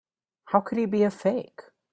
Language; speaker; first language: English; native; English